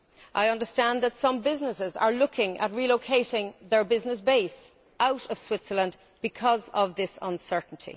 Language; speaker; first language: English; native; English